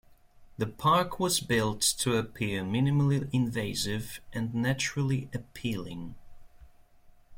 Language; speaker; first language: English; non-native, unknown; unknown